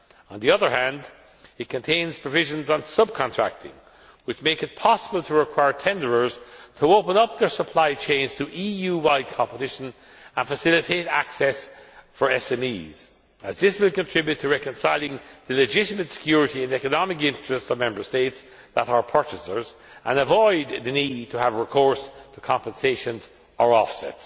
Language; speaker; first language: English; non-native, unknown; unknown